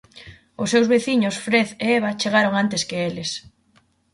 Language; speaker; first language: Galician; native; Galician